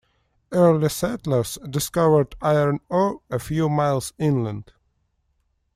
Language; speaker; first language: English; non-native, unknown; Russian